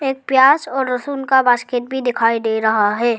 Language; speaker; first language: Hindi; non-native, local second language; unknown